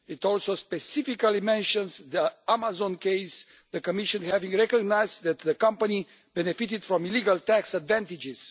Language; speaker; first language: English; non-native, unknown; Romanian